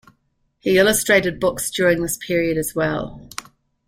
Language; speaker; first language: English; native; English